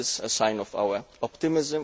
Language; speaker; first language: English; non-native, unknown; Polish